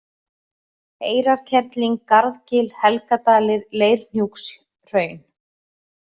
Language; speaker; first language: Icelandic; native; Icelandic